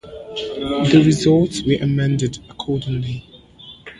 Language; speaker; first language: English; native; English